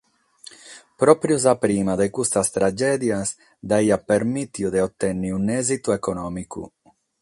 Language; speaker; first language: Sardinian; non-native, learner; Catalan